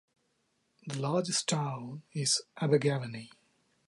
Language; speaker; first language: English; non-native, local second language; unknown